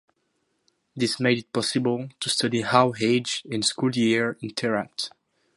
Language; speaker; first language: English; non-native, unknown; French